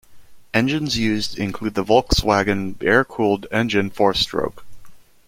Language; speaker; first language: English; native; English